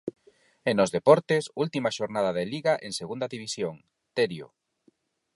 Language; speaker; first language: Galician; non-native, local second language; Spanish